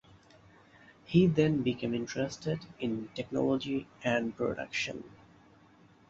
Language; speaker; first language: English; non-native, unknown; Bangla